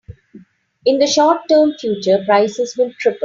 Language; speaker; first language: English; non-native, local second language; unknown